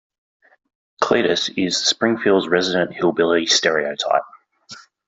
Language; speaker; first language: English; native; English